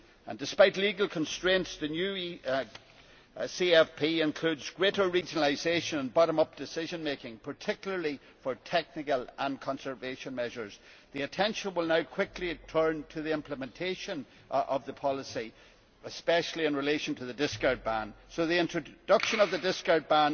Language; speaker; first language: English; native; English